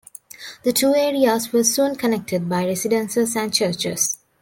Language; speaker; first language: English; non-native, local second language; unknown